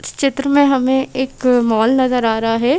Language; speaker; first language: Hindi; native; Hindi